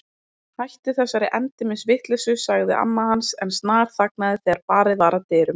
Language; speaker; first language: Icelandic; native; Icelandic